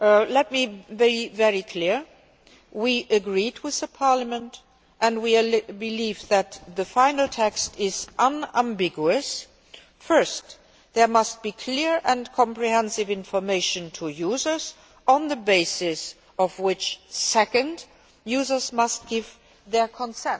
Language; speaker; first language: English; non-native, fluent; Luxembourgish